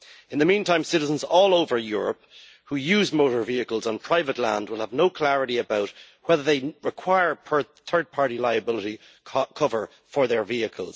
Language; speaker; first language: English; native; English